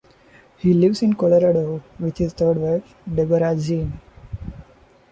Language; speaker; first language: English; non-native, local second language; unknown